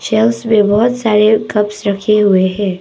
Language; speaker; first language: Hindi; non-native, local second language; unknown